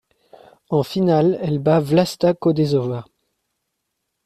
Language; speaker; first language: French; native; French